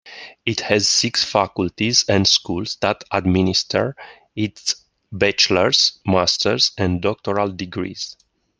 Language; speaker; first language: English; non-native, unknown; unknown